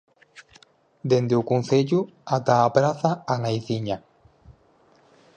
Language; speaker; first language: Galician; native; Galician